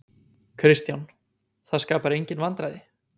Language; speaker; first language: Icelandic; native; Icelandic